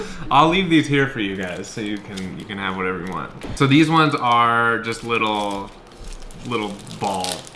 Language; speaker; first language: English; native; English